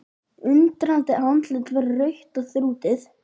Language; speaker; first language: Icelandic; native; Icelandic